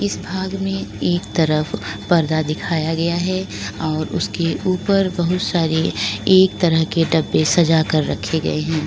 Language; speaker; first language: Hindi; native; Hindi